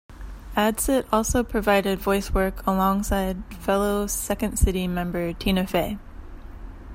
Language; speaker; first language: English; native; English